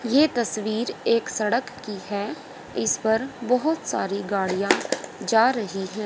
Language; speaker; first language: Hindi; native; Hindi